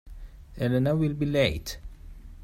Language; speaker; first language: English; non-native, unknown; Persian